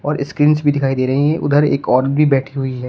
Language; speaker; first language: Hindi; native; Hindi